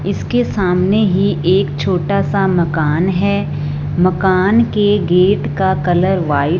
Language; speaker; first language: Hindi; non-native, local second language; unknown